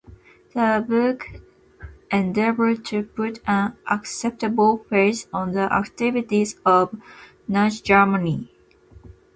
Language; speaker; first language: English; non-native, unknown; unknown